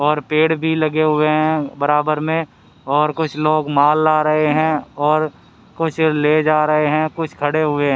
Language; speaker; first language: Hindi; native; Hindi